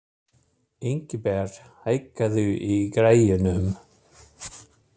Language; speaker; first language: Icelandic; non-native, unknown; German